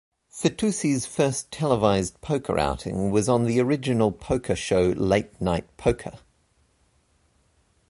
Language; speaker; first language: English; native; English